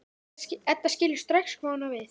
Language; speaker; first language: Icelandic; native; Icelandic